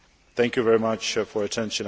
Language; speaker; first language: English; non-native, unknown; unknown